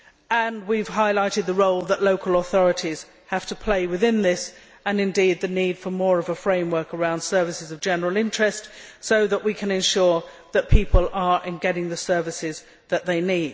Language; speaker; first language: English; native; English